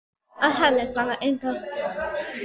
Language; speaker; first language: Icelandic; native; Icelandic